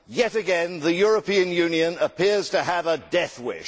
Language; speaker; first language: English; native; English